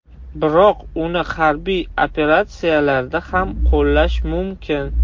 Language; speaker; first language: Uzbek; non-native, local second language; Russian